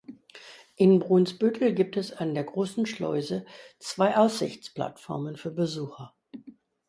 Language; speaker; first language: German; non-native, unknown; English